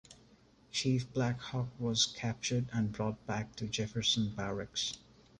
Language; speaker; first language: English; non-native, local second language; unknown